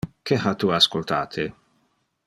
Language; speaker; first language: Interlingua; non-native, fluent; Dutch